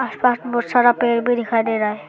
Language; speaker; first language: Hindi; non-native, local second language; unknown